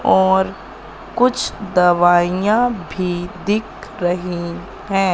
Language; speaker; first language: Hindi; native; Hindi